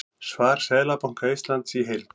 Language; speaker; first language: Icelandic; native; Icelandic